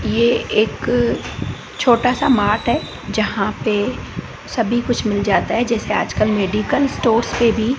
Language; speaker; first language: Hindi; non-native, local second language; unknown